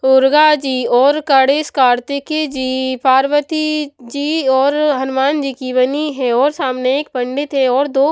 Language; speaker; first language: Hindi; non-native, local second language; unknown